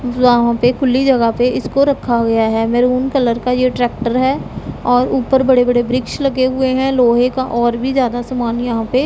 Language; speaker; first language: Hindi; non-native, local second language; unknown